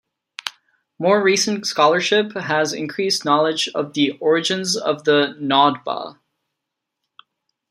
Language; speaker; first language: English; non-native, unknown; Czech